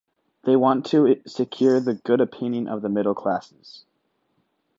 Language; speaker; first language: English; native; English